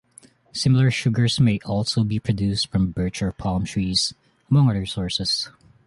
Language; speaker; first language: English; non-native, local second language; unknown